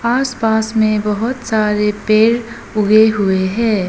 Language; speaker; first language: Hindi; early bilingual, other home language; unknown